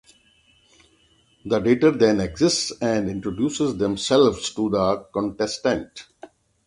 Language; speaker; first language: English; non-native, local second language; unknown